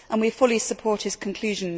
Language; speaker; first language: English; native; English